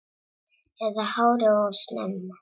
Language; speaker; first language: Icelandic; non-native, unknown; Czech